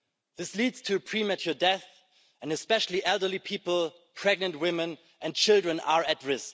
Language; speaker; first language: English; non-native, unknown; German